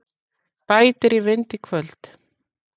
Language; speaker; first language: Icelandic; native; Icelandic